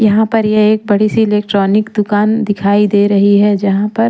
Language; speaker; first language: Hindi; non-native, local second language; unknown